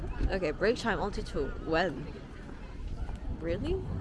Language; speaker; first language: English; non-native, fluent; Korean